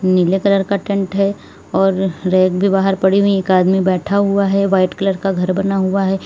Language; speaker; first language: Hindi; native; Hindi